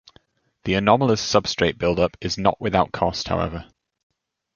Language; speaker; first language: English; native; English